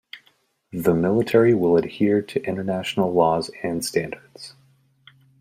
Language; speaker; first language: English; native; English